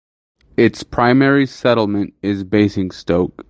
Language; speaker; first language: English; native; English